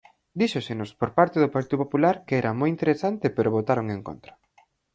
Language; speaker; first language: Galician; native; Galician